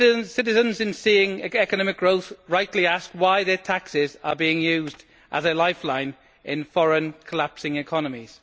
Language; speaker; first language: English; native; English